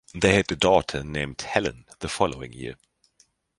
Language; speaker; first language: English; non-native, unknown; German